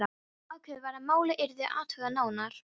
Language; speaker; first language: Icelandic; non-native, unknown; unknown